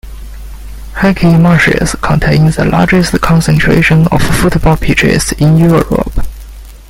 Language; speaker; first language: English; non-native, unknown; Chinese